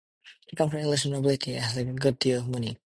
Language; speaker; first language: English; non-native, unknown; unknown